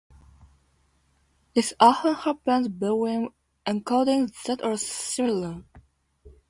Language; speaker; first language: English; non-native, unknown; Japanese